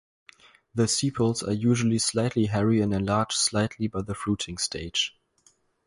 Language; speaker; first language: English; non-native, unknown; German